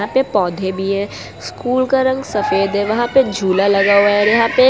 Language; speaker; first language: Hindi; non-native, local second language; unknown